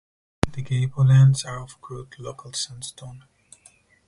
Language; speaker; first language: English; non-native, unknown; Spanish